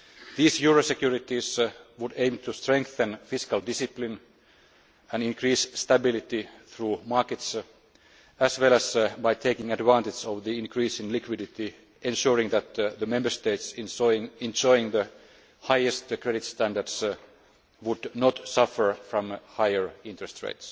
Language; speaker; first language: English; non-native, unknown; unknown